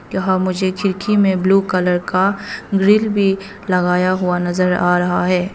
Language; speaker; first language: Hindi; early bilingual, other home language; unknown